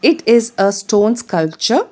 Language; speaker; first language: English; non-native, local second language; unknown